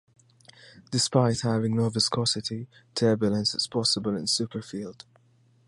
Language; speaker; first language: English; native; English